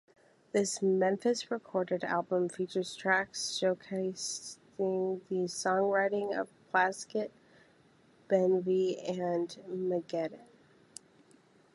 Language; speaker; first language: English; native; English